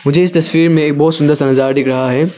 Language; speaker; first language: Hindi; non-native, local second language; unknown